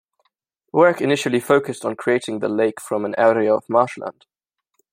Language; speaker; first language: English; non-native, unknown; German